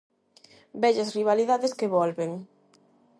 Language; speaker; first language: Galician; non-native, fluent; Spanish